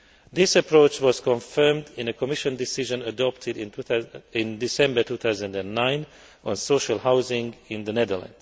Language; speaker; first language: English; non-native, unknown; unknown